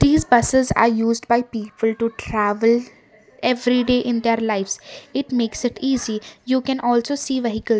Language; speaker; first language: English; non-native, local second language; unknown